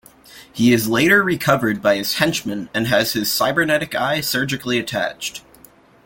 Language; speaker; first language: English; native; English